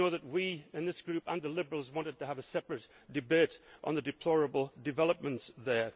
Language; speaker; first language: English; native; English